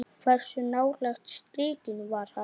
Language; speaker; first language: Icelandic; native; Icelandic